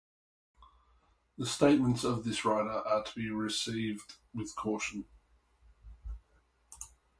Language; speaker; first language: English; native; English